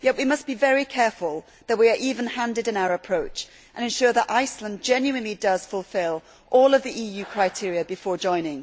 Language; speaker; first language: English; native; English